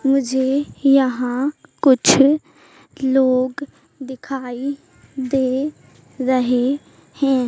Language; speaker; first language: Hindi; native; Hindi